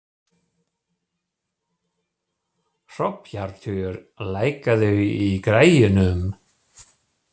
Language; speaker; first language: Icelandic; non-native, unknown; German